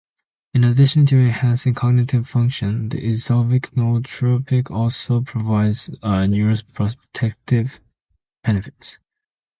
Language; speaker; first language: English; native; English